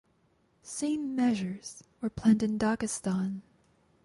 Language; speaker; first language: English; native; English